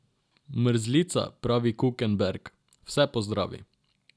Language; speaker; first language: Slovenian; non-native, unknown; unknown